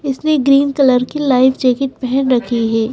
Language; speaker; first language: Hindi; native; Hindi